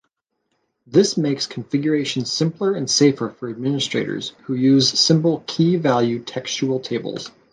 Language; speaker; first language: English; native; English